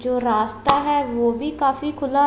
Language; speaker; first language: Hindi; non-native, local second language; Punjabi